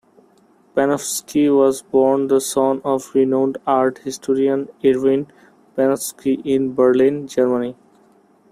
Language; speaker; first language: English; non-native, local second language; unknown